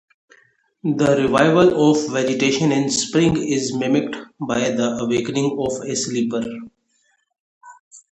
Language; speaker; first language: English; non-native, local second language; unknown